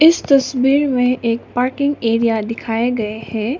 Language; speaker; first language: Hindi; non-native, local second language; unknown